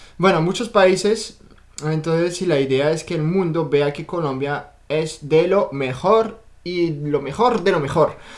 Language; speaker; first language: Spanish; non-native, fluent; French